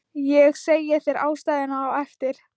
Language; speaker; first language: Icelandic; non-native, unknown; Thai